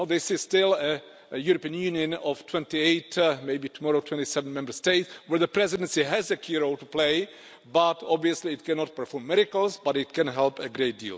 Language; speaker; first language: English; non-native, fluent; Czech